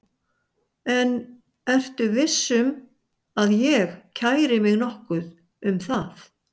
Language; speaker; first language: Icelandic; native; Icelandic